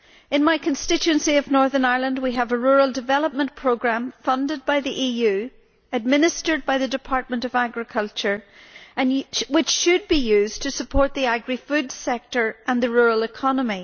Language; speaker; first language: English; native; English